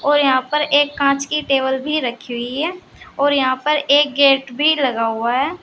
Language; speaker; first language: Hindi; native; Hindi